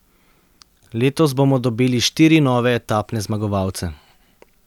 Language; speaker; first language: Slovenian; native; Slovenian